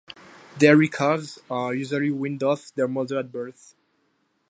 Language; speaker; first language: English; non-native, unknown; French